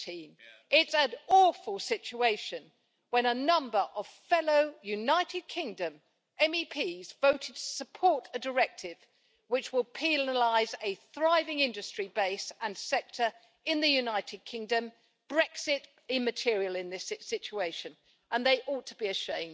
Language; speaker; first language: English; native; English